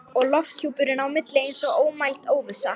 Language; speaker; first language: Icelandic; non-native, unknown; Lithuanian